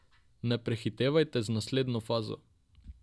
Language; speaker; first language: Slovenian; non-native, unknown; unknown